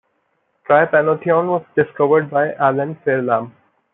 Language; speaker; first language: English; non-native, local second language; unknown